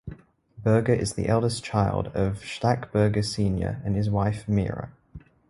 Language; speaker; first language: English; native; English